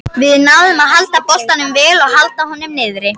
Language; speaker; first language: Icelandic; native; Icelandic